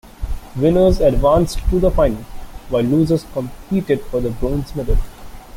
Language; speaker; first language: English; non-native, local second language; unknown